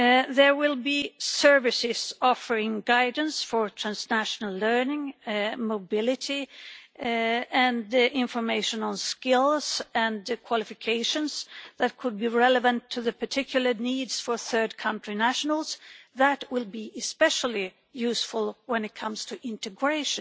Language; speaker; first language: English; non-native, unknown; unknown